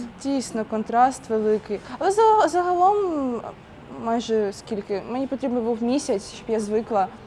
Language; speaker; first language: Ukrainian; non-native, local second language; Russian